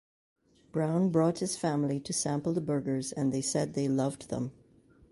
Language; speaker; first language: English; native; English